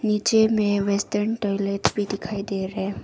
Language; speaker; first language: Hindi; non-native, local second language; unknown